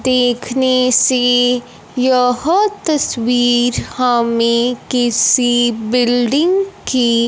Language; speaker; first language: Hindi; non-native, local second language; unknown